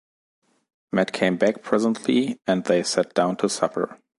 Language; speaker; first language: English; non-native, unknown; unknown